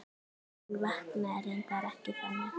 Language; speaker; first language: Icelandic; native; Icelandic